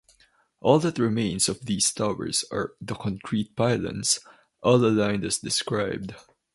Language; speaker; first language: English; non-native, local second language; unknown